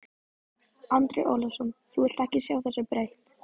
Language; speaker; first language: Icelandic; native; Icelandic